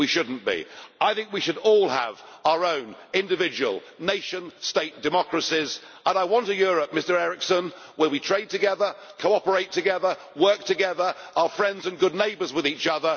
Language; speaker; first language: English; native; English